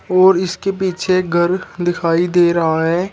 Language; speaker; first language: Hindi; native; Hindi